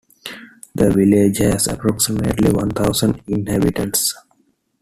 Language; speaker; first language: English; non-native, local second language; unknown